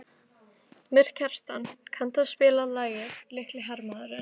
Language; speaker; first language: Icelandic; native; Icelandic